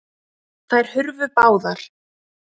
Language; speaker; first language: Icelandic; native; Icelandic